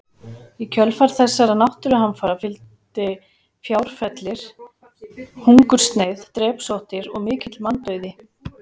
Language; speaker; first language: Icelandic; native; Icelandic